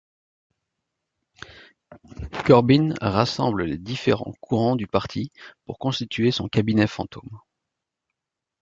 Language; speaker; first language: French; native; French